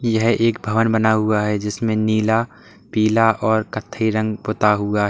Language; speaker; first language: Hindi; native; Hindi